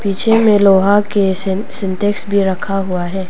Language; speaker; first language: Hindi; non-native, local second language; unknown